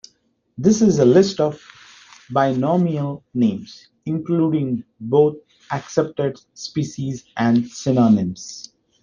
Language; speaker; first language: English; non-native, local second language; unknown